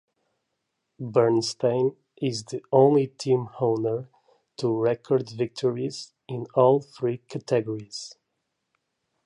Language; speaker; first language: English; native; English